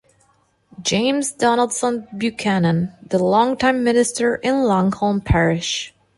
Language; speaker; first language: English; non-native, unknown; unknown